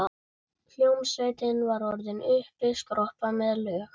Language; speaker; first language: Icelandic; native; Icelandic